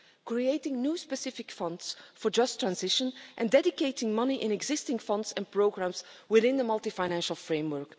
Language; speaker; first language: English; non-native, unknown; Dutch